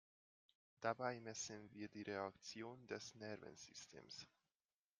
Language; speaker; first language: German; non-native, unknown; Hungarian